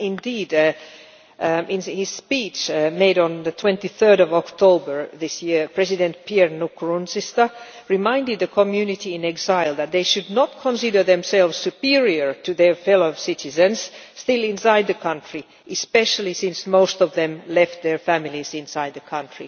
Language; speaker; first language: English; non-native, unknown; Finnish